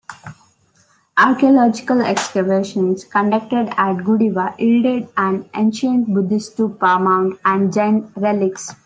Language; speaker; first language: English; non-native, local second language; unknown